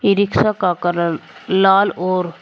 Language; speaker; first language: Hindi; native; Hindi